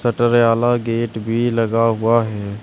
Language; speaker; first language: Hindi; native; Hindi